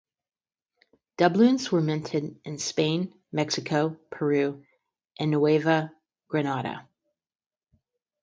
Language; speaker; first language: English; native; English